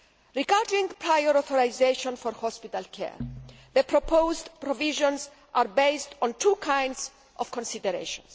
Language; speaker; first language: English; non-native, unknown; Greek